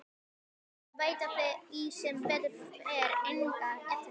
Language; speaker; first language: Icelandic; native; Icelandic